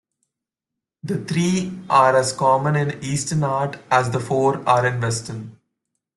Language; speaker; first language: English; non-native, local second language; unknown